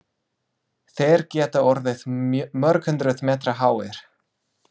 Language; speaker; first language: Icelandic; non-native, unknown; English